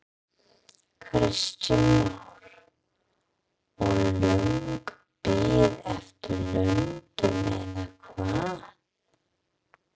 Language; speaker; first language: Icelandic; non-native, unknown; English